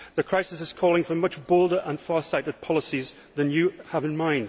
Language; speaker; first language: English; native; English